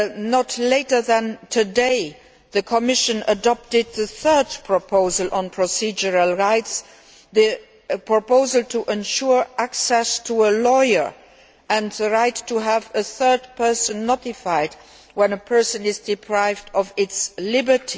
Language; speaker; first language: English; non-native, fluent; Luxembourgish